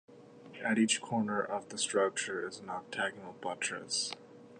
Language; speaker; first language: English; native; English